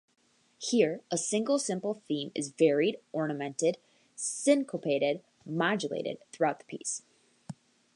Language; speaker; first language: English; native; English